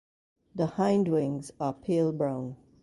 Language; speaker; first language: English; native; English